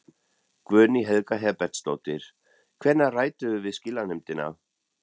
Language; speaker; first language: Icelandic; non-native, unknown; German